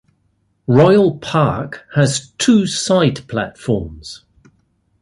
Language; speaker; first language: English; native; English